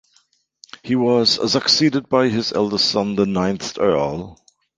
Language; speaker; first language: English; non-native, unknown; German